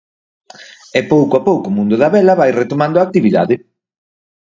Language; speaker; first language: Galician; native; Galician